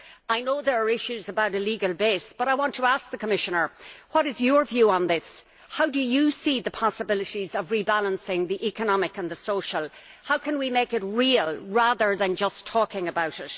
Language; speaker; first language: English; native; English